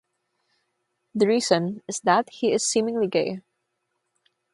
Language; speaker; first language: English; non-native, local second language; Filipino